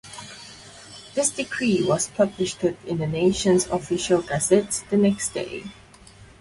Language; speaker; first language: English; non-native, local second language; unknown